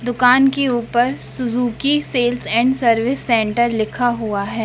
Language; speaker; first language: Hindi; native; Hindi